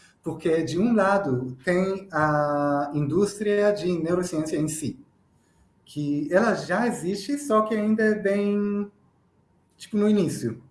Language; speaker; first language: Portuguese; non-native, fluent; Hebrew